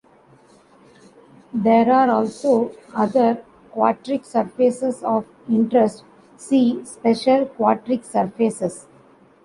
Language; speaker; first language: English; non-native, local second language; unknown